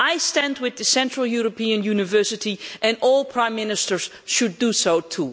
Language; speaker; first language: English; non-native, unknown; Dutch